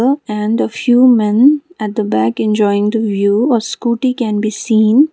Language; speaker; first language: English; non-native, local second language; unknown